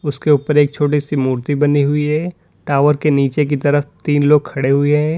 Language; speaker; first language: Hindi; native; Hindi